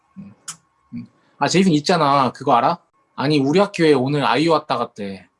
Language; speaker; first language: Korean; native; Korean